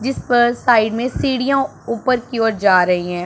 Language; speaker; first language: Hindi; non-native, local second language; Punjabi